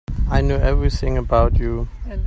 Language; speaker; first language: English; non-native, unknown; German